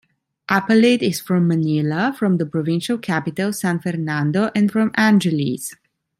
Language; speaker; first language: English; non-native, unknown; Italian